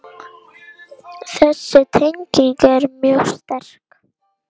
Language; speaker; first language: Icelandic; native; Icelandic